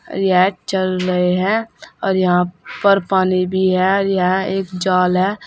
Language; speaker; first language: Hindi; native; Hindi